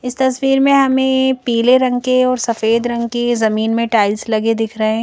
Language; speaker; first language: Hindi; native; Hindi